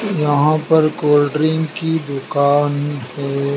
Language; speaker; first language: Hindi; native; Hindi